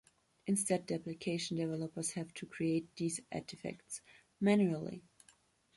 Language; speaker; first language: English; non-native, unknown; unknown